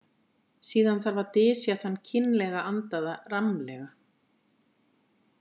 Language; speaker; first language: Icelandic; native; Icelandic